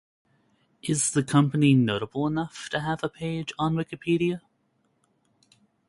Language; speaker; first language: English; native; English